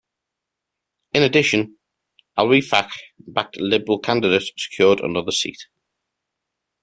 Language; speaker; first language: English; native; English